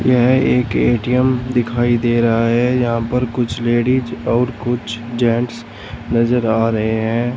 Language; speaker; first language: Hindi; native; Hindi